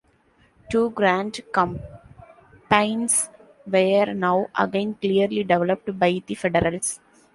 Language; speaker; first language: English; non-native, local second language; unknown